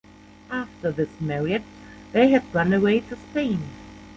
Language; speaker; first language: English; non-native, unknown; German